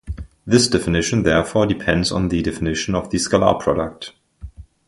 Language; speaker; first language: English; non-native, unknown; German